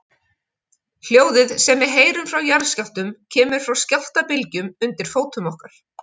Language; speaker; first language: Icelandic; native; Icelandic